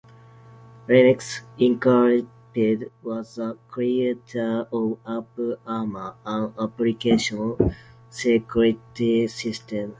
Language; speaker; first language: English; non-native, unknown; Japanese